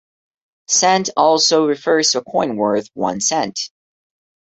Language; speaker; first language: English; non-native, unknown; Portuguese